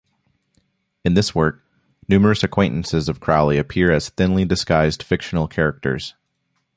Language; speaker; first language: English; native; English